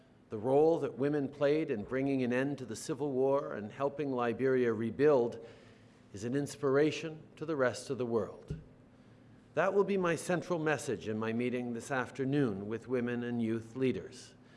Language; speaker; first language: English; native; English